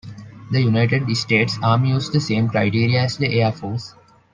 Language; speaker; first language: English; non-native, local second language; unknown